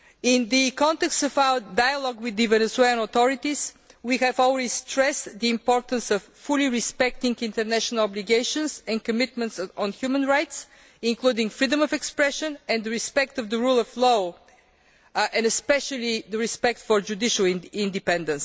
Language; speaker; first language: English; non-native, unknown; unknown